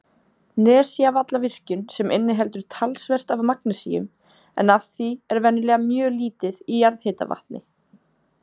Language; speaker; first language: Icelandic; native; Icelandic